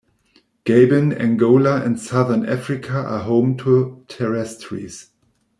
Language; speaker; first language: English; non-native, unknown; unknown